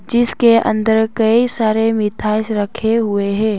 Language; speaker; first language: Hindi; non-native, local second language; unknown